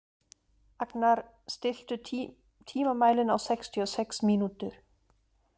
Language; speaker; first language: Icelandic; non-native, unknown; German